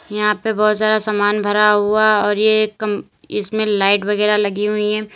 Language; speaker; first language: Hindi; native; Hindi